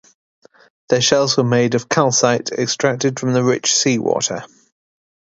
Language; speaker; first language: English; native; English